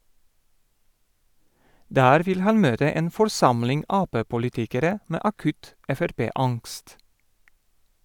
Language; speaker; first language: Norwegian; non-native, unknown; Polish